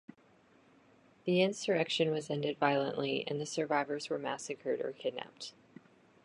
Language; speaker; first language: English; native; English